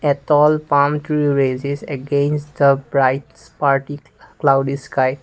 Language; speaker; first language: English; non-native, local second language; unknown